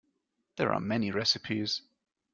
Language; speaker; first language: English; non-native, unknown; German